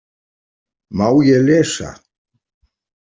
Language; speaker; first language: Icelandic; native; Icelandic